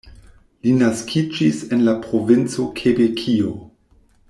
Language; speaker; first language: Esperanto; non-native, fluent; German